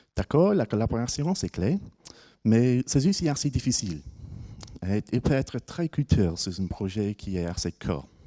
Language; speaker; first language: French; non-native, fluent; English